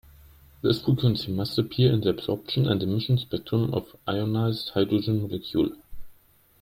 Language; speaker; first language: English; non-native, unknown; German